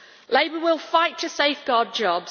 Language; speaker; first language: English; native; English